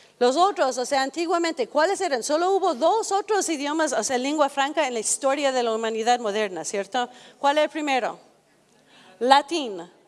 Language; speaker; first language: Spanish; non-native, fluent; English